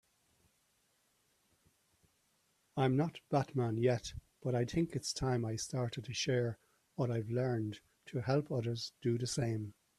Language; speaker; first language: English; native; English